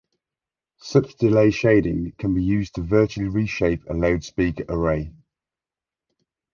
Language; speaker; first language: English; native; English